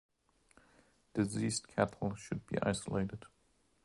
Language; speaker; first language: English; non-native, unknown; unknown